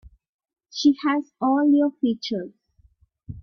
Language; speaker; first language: English; non-native, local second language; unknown